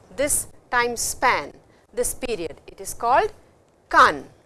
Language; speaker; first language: English; non-native, local second language; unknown